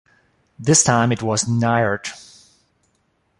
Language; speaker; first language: English; non-native, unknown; German